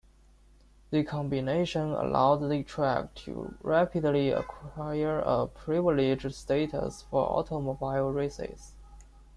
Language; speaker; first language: English; non-native, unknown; Chinese